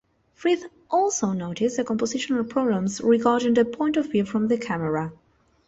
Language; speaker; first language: English; non-native, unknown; Spanish